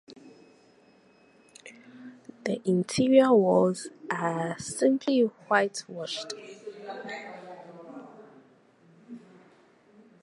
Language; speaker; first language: English; non-native, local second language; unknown